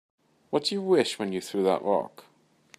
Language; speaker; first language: English; native; English